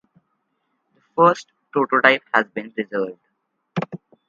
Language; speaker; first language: English; non-native, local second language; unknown